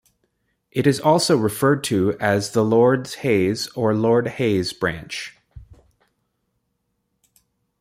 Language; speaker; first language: English; native; English